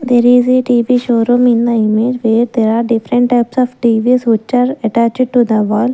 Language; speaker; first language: English; non-native, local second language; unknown